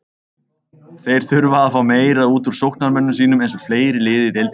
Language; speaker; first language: Icelandic; native; Icelandic